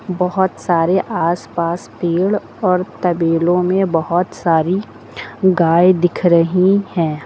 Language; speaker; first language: Hindi; native; Hindi